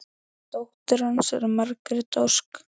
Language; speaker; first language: Icelandic; native; Icelandic